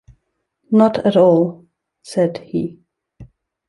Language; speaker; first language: English; native; English